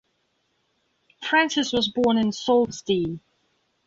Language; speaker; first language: English; non-native, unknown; Belarusian